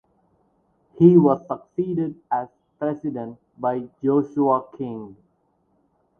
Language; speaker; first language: English; non-native, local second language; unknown